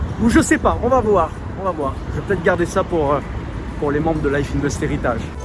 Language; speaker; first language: French; native; French